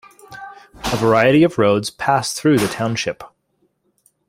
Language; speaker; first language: English; native; English